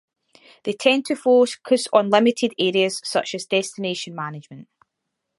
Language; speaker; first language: English; native; English